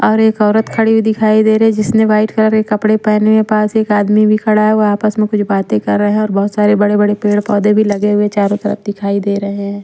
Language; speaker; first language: Hindi; non-native, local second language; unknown